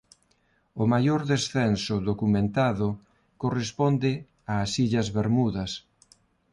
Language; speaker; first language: Galician; non-native, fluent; Spanish